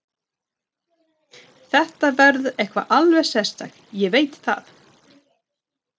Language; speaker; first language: Icelandic; non-native, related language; Swedish